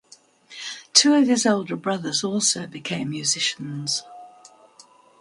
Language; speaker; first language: English; native; English